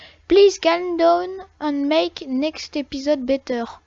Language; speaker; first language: English; non-native, learner; French